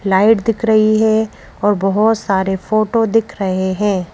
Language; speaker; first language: Hindi; native; Hindi